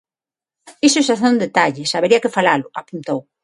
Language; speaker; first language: Galician; non-native, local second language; Spanish